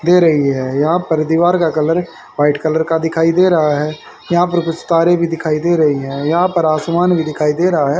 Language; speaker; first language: Hindi; native; Hindi